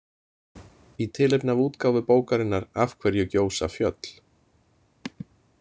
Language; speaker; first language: Icelandic; native; Icelandic